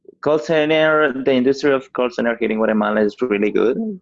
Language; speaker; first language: English; non-native, learner; Spanish